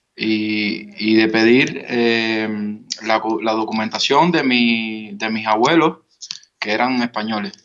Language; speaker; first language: Spanish; native; Spanish